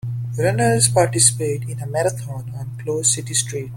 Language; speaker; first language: English; non-native, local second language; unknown